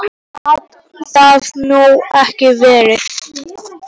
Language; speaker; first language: Icelandic; non-native, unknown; Polish